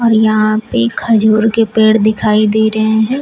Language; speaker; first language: Hindi; native; Hindi